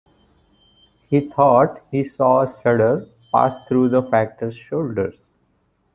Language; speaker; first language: English; non-native, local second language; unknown